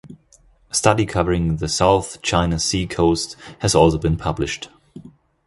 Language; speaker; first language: English; non-native, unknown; German